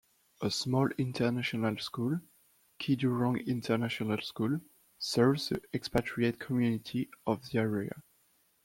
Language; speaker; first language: English; non-native, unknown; French